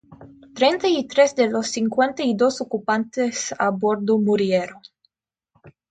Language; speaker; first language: Spanish; non-native, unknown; Russian